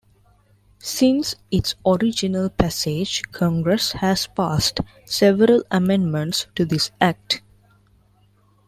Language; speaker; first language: English; non-native, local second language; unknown